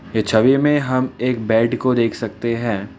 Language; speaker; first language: Hindi; non-native, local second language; Assamese